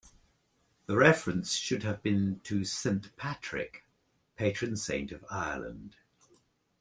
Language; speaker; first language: English; native; English